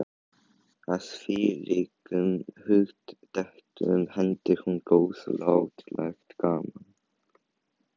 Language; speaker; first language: Icelandic; non-native, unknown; Chinese